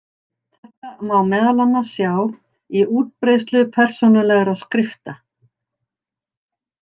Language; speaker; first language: Icelandic; native; Icelandic